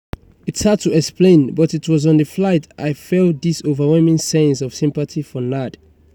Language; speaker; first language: English; non-native, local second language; Yoruba